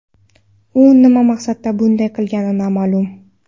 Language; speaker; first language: Uzbek; non-native, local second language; Kara-Kalpak